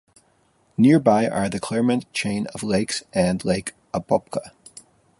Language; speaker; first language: English; native; English